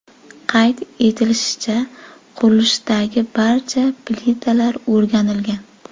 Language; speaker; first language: Uzbek; native; Uzbek